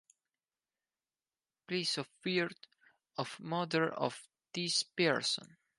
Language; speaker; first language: English; non-native, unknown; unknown